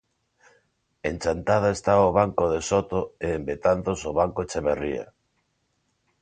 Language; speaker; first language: Galician; non-native, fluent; Spanish